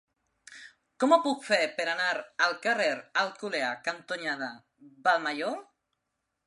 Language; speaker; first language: Catalan; non-native, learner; Spanish